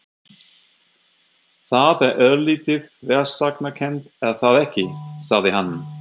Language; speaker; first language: Icelandic; non-native, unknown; German